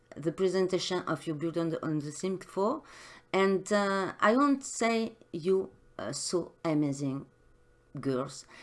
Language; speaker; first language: English; non-native, learner; French